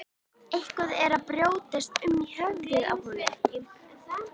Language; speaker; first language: Icelandic; native; Icelandic